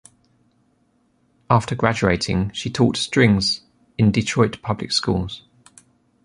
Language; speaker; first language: English; native; English